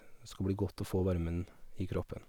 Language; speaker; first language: Norwegian; native; Norwegian